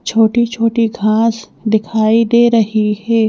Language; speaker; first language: Hindi; native; Hindi